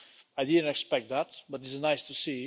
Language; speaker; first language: English; non-native, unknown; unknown